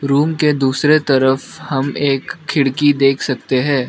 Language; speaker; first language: Hindi; non-native, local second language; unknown